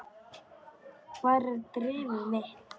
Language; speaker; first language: Icelandic; non-native, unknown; Polish